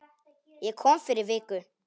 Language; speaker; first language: Icelandic; non-native, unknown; Polish